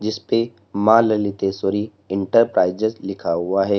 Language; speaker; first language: Hindi; native; Hindi